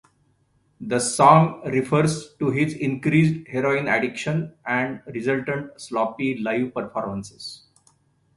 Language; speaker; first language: English; non-native, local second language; Marathi